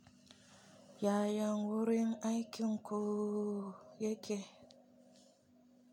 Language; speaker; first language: Hausa; native; Hausa